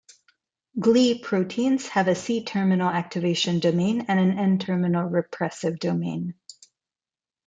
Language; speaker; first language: English; non-native, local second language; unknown